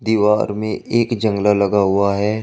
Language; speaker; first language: Hindi; native; Hindi